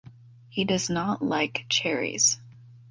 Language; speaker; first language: English; native; English